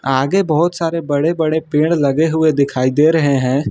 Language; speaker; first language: Hindi; native; Hindi